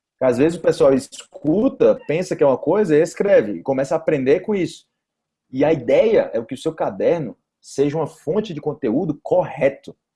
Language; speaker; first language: Portuguese; native; Portuguese